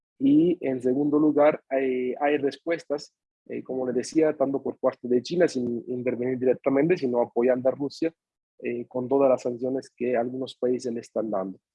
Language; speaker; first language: Spanish; non-native, fluent; Italian